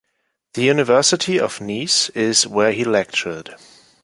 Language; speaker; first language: English; non-native, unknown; German